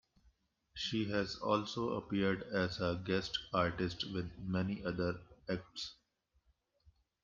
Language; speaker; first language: English; non-native, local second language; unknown